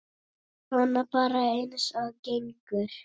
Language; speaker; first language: Icelandic; native; Icelandic